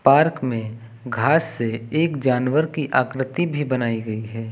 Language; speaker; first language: Hindi; native; Hindi